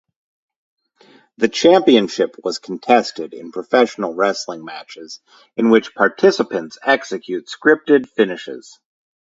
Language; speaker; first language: English; native; English